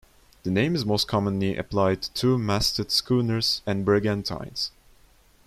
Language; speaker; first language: English; non-native, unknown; Turkish